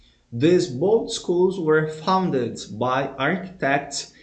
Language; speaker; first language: English; non-native, fluent; Portuguese